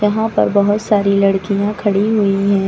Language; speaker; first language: Hindi; native; Hindi